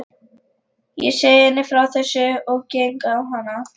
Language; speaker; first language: Icelandic; non-native, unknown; Lithuanian